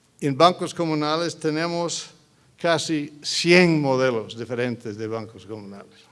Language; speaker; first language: Spanish; non-native, fluent; English